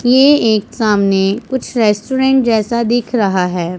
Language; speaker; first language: Hindi; non-native, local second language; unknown